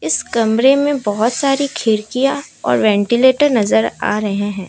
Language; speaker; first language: Hindi; non-native, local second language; Assamese